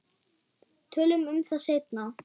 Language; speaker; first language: Icelandic; non-native, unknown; German